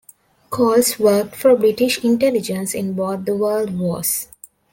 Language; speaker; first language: English; non-native, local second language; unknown